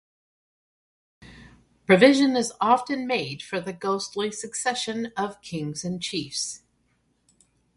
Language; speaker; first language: English; native; English